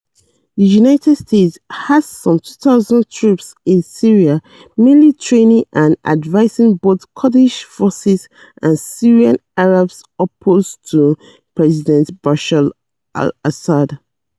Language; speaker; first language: English; non-native, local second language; Yoruba